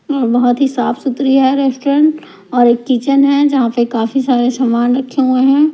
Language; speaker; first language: Hindi; non-native, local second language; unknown